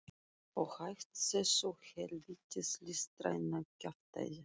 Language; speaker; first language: Icelandic; non-native, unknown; Russian